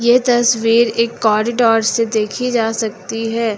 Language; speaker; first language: Hindi; native; Hindi